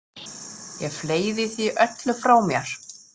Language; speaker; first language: Icelandic; non-native, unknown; German